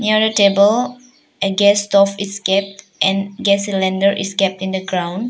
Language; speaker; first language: English; non-native, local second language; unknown